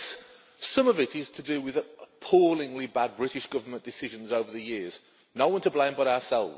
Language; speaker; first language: English; native; English